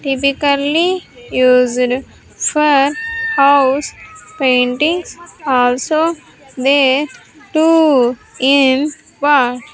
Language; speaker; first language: English; non-native, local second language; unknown